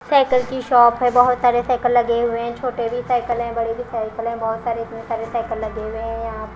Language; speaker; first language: Hindi; non-native, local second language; Punjabi